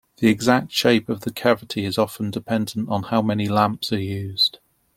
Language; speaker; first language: English; native; English